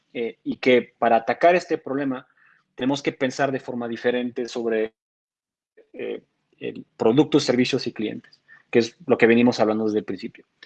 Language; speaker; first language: Spanish; non-native, fluent; French